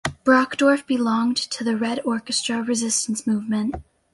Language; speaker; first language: English; native; English